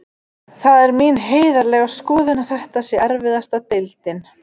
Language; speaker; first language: Icelandic; native; Icelandic